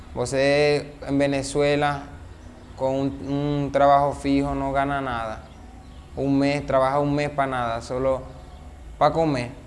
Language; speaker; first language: Spanish; native; Spanish